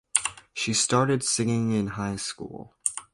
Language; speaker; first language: English; native; English